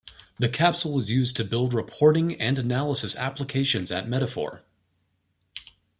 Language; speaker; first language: English; native; English